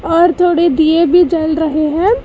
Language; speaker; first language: Hindi; non-native, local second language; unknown